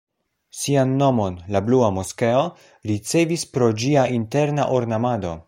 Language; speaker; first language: Esperanto; non-native, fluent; Polish